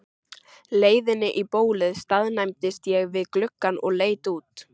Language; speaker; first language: Icelandic; native; Icelandic